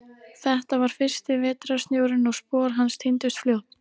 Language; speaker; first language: Icelandic; native; Icelandic